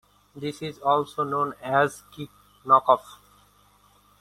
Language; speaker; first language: English; non-native, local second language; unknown